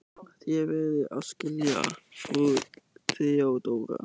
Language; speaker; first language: Icelandic; non-native, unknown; German